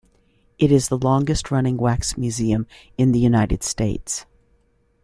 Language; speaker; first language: English; native; English